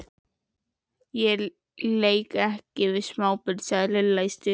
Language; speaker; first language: Icelandic; native; Icelandic